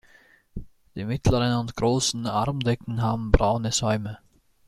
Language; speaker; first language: German; native; German